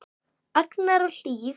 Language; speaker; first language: Icelandic; native; Icelandic